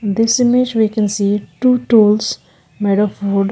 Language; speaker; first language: English; non-native, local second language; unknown